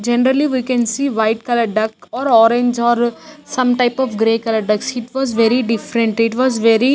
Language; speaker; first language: English; non-native, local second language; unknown